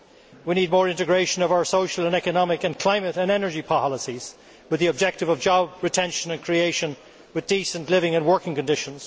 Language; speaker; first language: English; native; English